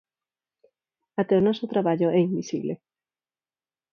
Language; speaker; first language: Galician; non-native, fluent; Spanish